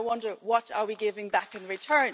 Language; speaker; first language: English; non-native, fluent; German